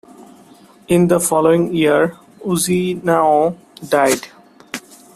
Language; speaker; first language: English; non-native, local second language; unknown